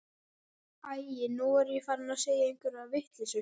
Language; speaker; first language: Icelandic; native; Icelandic